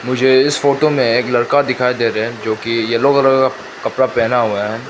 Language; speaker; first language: Hindi; non-native, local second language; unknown